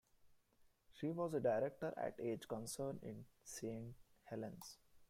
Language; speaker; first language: English; non-native, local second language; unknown